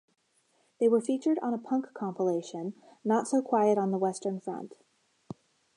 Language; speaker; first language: English; native; English